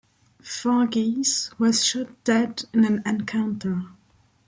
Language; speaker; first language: English; non-native, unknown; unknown